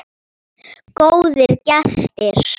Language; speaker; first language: Icelandic; non-native, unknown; Polish